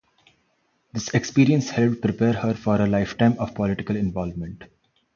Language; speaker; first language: English; non-native, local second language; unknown